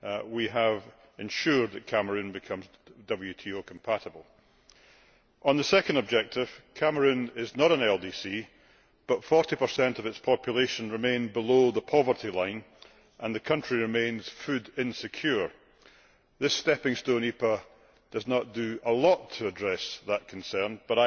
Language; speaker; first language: English; native; English